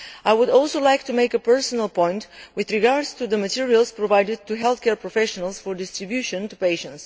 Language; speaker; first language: English; non-native, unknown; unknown